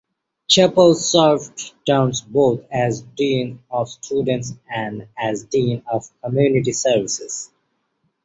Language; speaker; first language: English; non-native, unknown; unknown